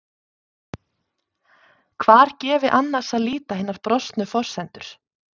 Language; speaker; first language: Icelandic; native; Icelandic